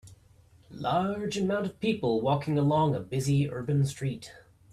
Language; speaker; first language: English; native; English